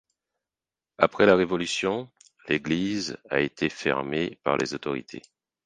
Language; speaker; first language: French; non-native, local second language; Haitian Creole